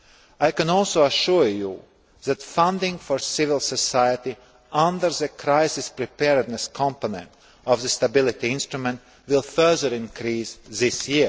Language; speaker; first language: English; non-native, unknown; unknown